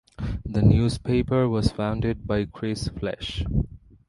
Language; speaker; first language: English; non-native, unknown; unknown